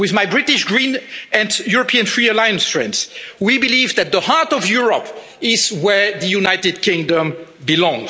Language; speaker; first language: English; non-native, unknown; French